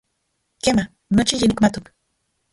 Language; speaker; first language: Central Puebla Nahuatl; non-native, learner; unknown